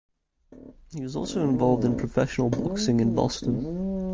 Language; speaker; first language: English; native; English